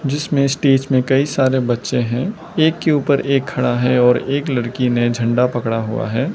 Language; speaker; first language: Hindi; non-native, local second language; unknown